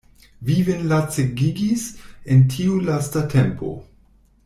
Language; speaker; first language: Esperanto; non-native, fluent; German